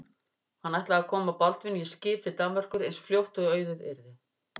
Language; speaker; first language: Icelandic; native; Icelandic